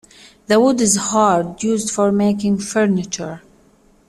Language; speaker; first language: English; native; English